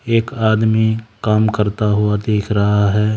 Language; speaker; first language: Hindi; native; Hindi